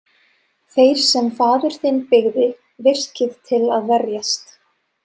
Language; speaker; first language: Icelandic; non-native, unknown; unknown